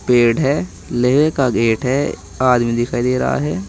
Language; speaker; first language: Hindi; native; Hindi